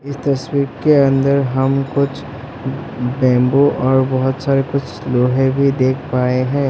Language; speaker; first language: Hindi; non-native, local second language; Assamese